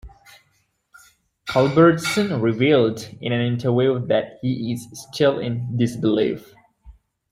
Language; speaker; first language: English; native; English